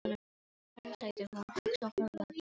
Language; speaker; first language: Icelandic; non-native, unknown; Filipino